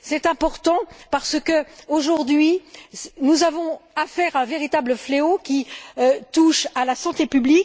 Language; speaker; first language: French; native; French